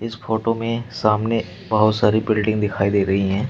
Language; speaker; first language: Hindi; native; Hindi